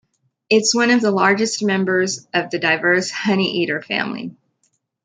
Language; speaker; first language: English; native; English